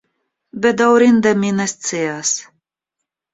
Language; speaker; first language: Esperanto; non-native, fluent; Russian